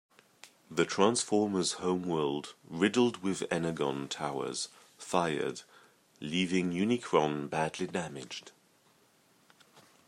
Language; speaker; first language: English; native; English